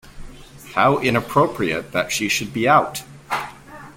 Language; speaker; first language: English; native; English